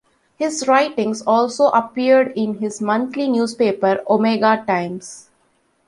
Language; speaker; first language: English; non-native, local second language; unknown